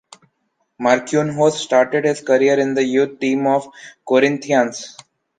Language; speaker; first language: English; non-native, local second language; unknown